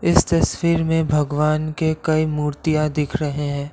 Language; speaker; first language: Hindi; non-native, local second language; Assamese